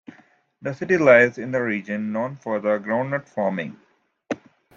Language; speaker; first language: English; native; English